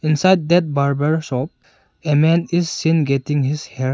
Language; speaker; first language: English; non-native, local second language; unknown